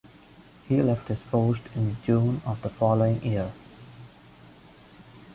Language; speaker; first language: English; non-native, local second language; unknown